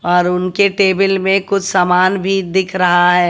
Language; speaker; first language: Hindi; native; Hindi